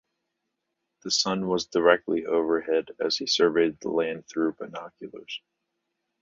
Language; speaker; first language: English; native; English